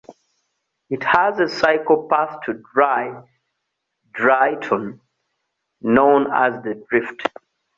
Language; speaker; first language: English; non-native, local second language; Ganda